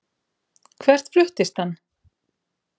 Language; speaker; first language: Icelandic; native; Icelandic